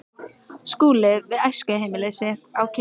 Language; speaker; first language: Icelandic; native; Icelandic